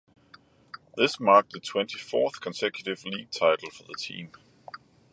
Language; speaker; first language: English; non-native, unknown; Danish